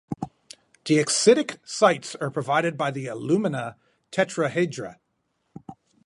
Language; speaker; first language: English; native; English